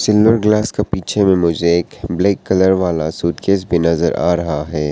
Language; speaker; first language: Hindi; non-native, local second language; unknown